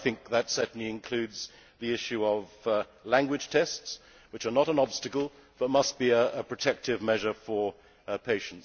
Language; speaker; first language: English; native; English